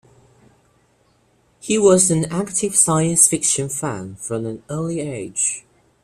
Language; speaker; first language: English; non-native, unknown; Chinese